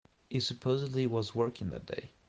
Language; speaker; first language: English; non-native, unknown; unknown